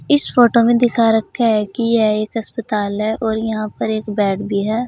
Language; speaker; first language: Hindi; native; Hindi